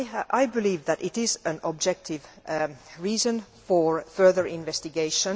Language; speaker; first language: English; non-native, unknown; Finnish